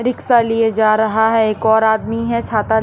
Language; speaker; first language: Hindi; native; Hindi